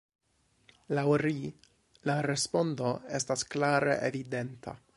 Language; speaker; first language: Esperanto; non-native, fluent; English